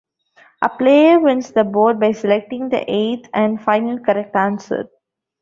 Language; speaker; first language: English; non-native, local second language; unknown